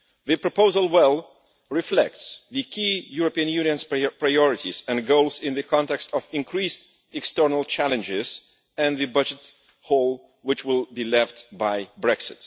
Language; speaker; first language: English; non-native, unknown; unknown